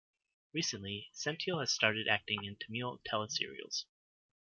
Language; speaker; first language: English; native; English